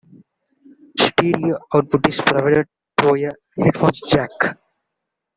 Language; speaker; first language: English; non-native, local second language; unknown